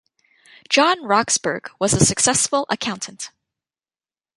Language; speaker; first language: English; native; English